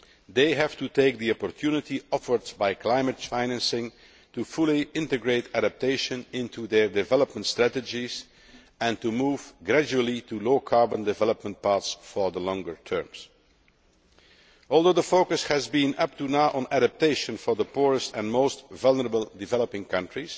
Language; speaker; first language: English; non-native, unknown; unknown